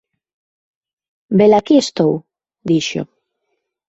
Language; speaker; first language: Galician; native; Galician